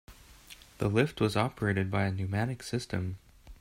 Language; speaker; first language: English; native; English